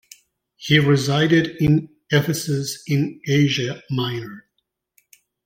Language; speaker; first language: English; native; English